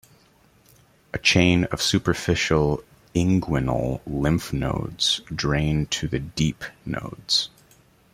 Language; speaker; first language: English; native; English